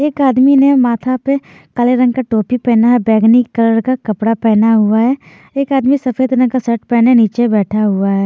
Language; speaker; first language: Hindi; non-native, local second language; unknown